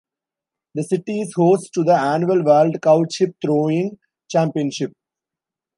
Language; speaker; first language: English; non-native, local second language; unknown